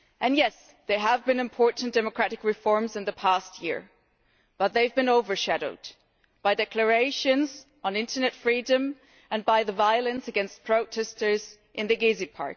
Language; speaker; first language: English; non-native, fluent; German